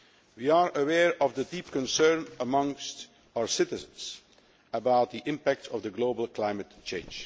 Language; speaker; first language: English; non-native, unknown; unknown